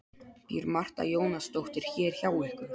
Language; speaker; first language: Icelandic; non-native, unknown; Polish